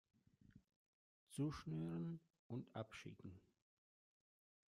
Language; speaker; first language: German; non-native, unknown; Russian